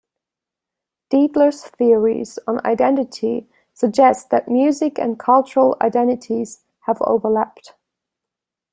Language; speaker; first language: English; non-native, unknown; German